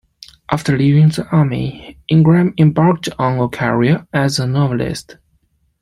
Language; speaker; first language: English; non-native, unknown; Chinese